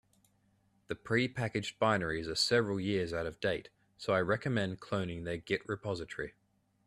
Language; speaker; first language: English; native; English